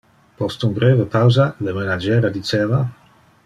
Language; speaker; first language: Interlingua; non-native, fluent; Dutch